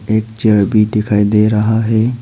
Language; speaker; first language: Hindi; non-native, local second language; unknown